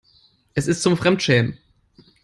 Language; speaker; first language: English; non-native, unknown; German